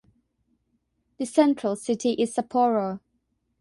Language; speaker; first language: English; non-native, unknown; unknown